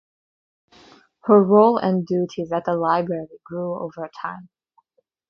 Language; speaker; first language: English; non-native, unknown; Russian